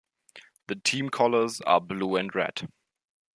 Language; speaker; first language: English; non-native, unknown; German